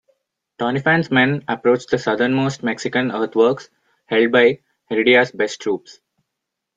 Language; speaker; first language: English; non-native, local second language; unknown